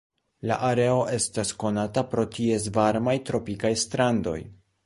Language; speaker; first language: Esperanto; non-native, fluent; Polish